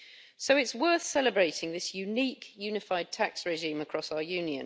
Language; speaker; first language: English; native; English